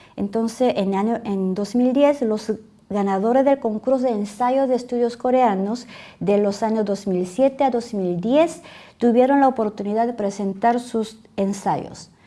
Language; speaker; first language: Spanish; non-native, fluent; Korean